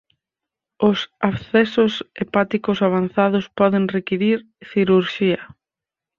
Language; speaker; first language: Galician; native; Galician